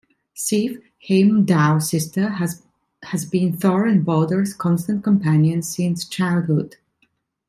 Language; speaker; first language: English; non-native, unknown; Italian